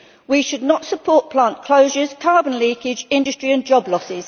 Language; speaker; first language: English; native; English